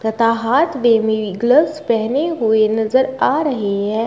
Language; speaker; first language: Hindi; native; Hindi